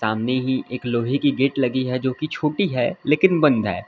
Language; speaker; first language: Hindi; native; Hindi